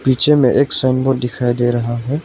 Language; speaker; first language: Hindi; non-native, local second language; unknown